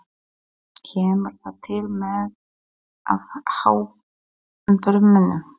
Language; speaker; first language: Icelandic; non-native, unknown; Polish